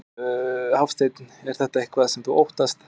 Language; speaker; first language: Icelandic; native; Icelandic